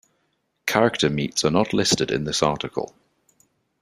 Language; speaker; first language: English; native; English